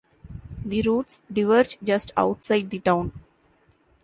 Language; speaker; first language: English; non-native, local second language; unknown